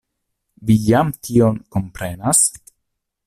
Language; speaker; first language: Esperanto; non-native, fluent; Italian